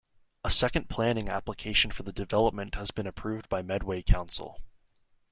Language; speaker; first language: English; native; English